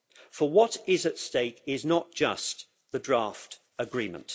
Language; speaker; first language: English; native; English